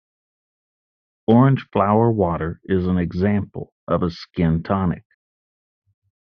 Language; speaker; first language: English; native; English